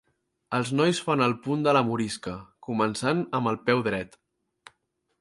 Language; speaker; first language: Catalan; native; Catalan